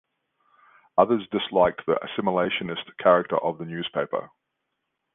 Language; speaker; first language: English; native; English